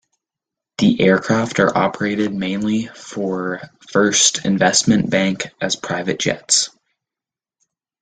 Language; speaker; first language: English; native; English